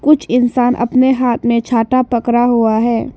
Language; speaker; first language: Hindi; non-native, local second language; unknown